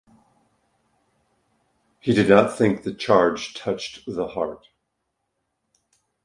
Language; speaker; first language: English; native; English